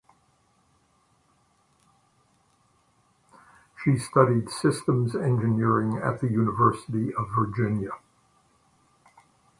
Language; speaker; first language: English; native; English